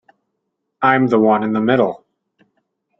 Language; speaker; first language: English; native; English